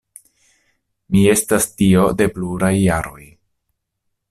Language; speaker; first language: Esperanto; non-native, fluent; Italian